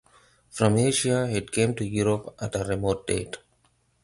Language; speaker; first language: English; non-native, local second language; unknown